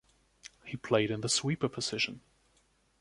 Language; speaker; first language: English; non-native, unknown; German